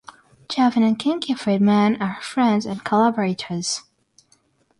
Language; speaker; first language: English; non-native, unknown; Russian